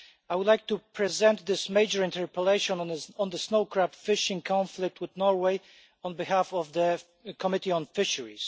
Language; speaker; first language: English; non-native, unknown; Polish